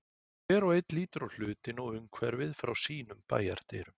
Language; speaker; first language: Icelandic; native; Icelandic